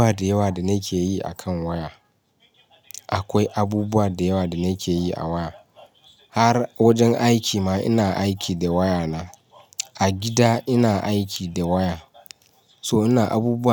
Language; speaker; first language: Hausa; non-native, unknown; Yoruba